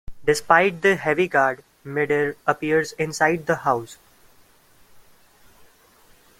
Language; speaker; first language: English; non-native, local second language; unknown